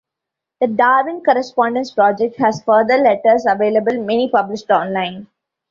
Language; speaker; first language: English; non-native, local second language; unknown